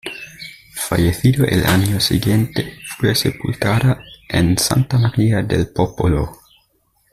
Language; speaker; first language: Spanish; native; Spanish